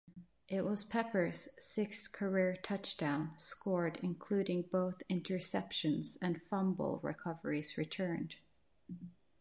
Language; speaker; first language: English; non-native, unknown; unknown